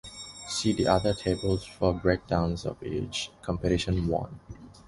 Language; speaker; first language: English; non-native, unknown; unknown